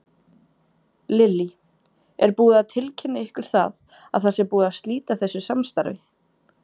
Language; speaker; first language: Icelandic; native; Icelandic